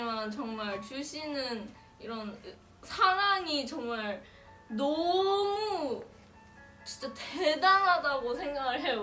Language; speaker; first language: Korean; non-native, fluent; Indonesian